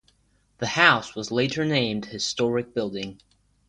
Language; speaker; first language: English; non-native, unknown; Russian